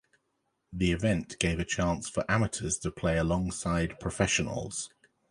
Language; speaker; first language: English; native; English